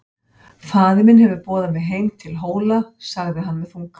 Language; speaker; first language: Icelandic; native; Icelandic